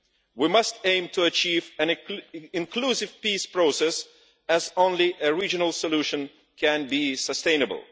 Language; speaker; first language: English; non-native, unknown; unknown